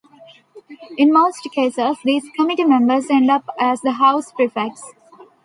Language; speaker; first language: English; non-native, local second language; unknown